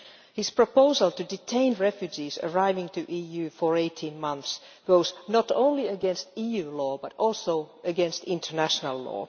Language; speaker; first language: English; non-native, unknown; Finnish